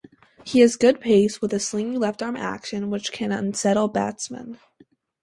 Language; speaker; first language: English; native; English